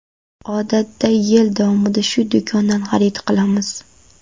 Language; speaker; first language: Uzbek; non-native, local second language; Kara-Kalpak